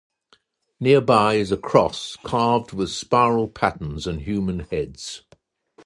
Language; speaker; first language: English; native; English